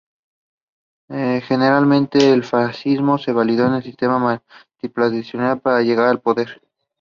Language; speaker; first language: English; non-native, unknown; Spanish